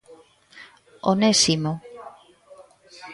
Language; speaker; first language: Galician; native; Galician